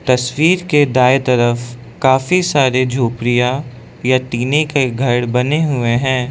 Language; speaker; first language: Hindi; non-native, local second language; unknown